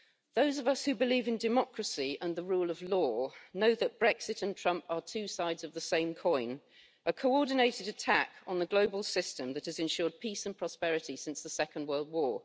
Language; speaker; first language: English; native; English